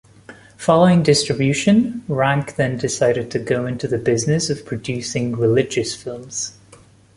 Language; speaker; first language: English; non-native, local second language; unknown